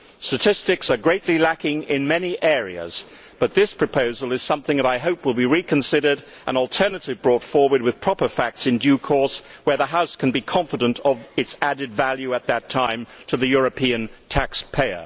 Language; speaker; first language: English; native; English